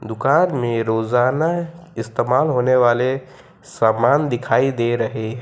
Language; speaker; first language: Hindi; non-native, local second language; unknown